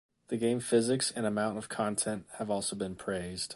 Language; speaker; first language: English; native; English